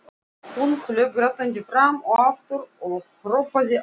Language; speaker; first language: Icelandic; non-native, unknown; Russian